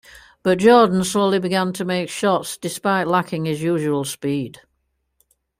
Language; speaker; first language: English; native; English